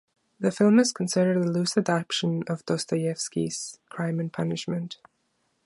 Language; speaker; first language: English; non-native, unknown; German